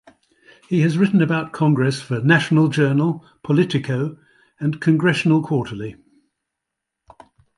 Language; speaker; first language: English; native; English